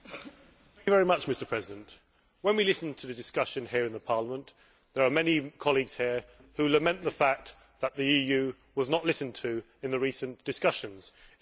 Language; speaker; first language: English; native; English